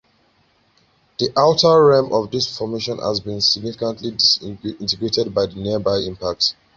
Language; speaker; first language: English; native; English